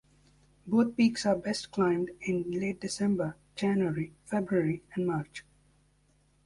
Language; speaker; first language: English; native; English